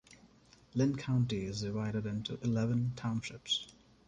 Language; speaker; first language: English; non-native, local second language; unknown